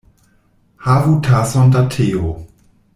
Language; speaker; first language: Esperanto; non-native, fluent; German